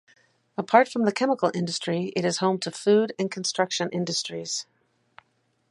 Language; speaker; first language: English; native; English